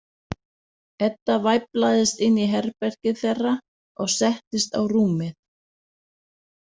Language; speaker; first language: Icelandic; non-native, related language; Danish